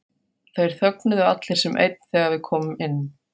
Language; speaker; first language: Icelandic; non-native, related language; Faroese